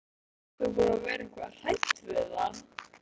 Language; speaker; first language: Icelandic; native; Icelandic